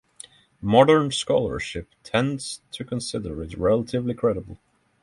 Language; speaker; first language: English; non-native, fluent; Norwegian